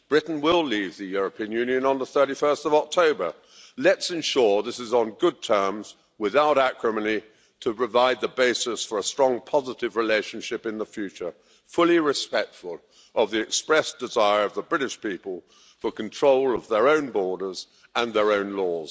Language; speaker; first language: English; native; English